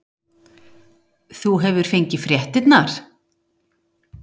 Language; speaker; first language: Icelandic; native; Icelandic